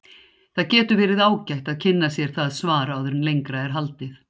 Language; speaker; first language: Icelandic; native; Icelandic